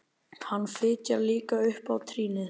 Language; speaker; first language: Icelandic; native; Icelandic